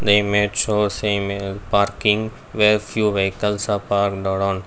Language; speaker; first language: English; non-native, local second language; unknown